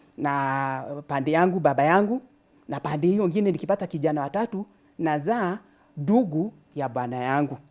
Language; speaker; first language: Swahili; non-native, local second language; Kikuyu